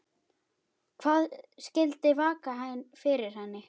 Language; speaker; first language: Icelandic; native; Icelandic